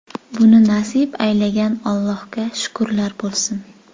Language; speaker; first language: Uzbek; native; Uzbek